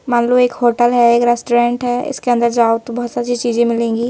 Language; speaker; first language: Hindi; native; Hindi